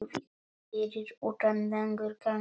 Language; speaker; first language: Icelandic; non-native, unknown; Polish